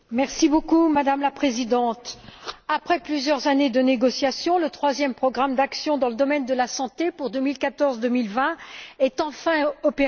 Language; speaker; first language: French; native; French